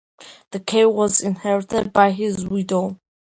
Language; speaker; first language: English; non-native, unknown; Georgian